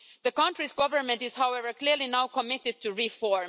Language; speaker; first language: English; non-native, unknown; Finnish